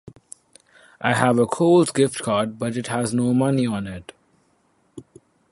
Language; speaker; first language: English; non-native, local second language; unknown